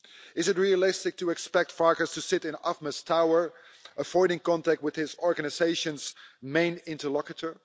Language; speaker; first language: English; non-native, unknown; Dutch